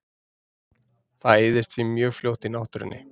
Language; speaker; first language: Icelandic; native; Icelandic